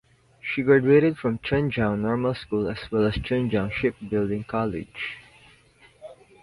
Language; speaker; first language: English; non-native, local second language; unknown